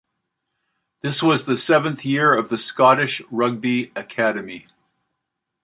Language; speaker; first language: English; native; English